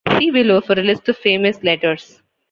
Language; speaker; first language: English; non-native, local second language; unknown